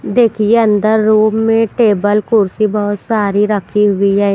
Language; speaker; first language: Hindi; non-native, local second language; Punjabi